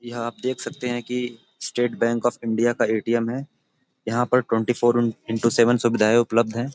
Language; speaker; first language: Hindi; native; Hindi